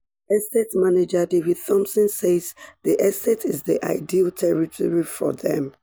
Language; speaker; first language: English; non-native, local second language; Yoruba